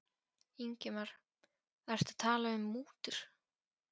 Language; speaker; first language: Icelandic; non-native, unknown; Polish